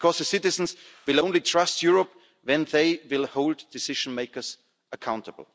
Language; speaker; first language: English; non-native, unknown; German